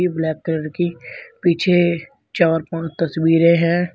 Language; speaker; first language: Hindi; native; Hindi